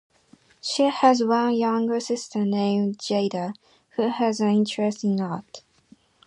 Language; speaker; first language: English; non-native, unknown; Japanese